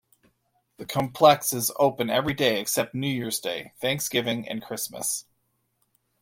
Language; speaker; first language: English; native; English